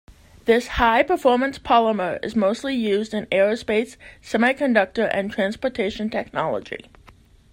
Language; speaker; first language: English; native; English